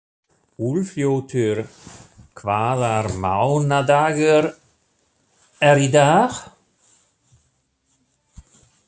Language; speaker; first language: Icelandic; non-native, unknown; German